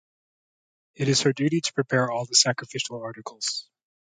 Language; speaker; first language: English; native; English